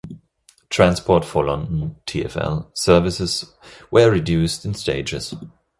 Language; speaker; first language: English; non-native, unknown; German